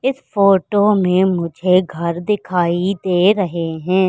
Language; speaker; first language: Hindi; native; Hindi